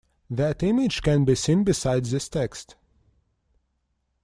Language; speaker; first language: English; non-native, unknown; Russian